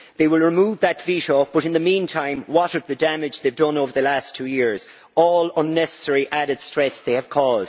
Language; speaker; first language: English; native; English